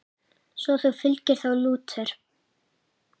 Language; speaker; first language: Icelandic; native; Icelandic